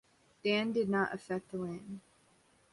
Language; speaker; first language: English; native; English